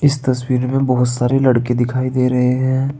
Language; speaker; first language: Hindi; native; Hindi